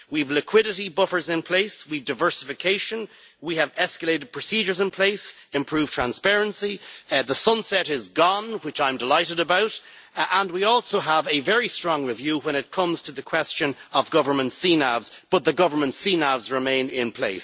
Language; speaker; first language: English; native; English